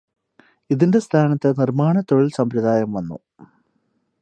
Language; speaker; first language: Malayalam; native; Malayalam